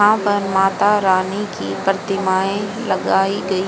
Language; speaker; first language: Hindi; native; Hindi